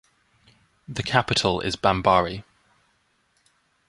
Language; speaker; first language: English; native; English